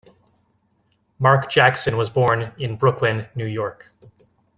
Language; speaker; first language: English; native; English